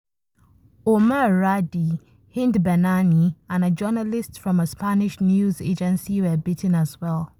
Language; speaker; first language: English; non-native, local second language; Hausa